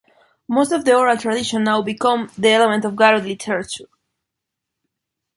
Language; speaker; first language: English; non-native, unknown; Spanish